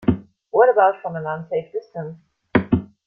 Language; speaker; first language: English; non-native, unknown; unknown